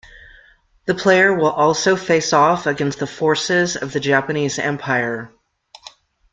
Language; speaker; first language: English; native; English